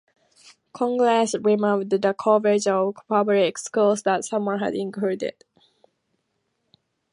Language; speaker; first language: English; native; English